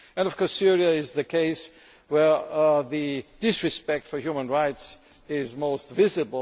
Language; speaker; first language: English; non-native, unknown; German